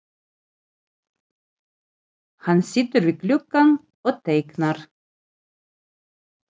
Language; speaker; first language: Icelandic; non-native, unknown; Ukrainian